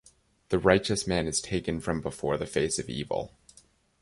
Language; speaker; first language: English; native; English